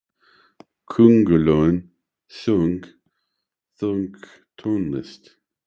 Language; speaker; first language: Icelandic; non-native, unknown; English